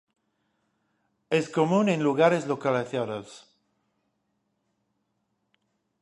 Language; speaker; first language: Spanish; non-native, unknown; English